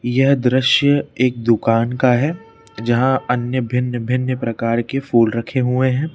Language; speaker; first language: Hindi; native; Hindi